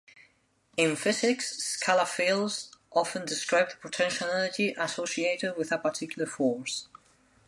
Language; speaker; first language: English; non-native, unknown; Spanish